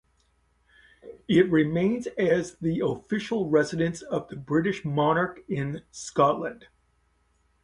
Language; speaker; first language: English; native; English